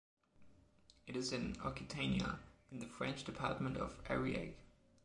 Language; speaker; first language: English; non-native, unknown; German